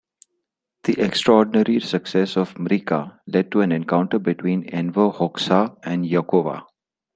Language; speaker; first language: English; non-native, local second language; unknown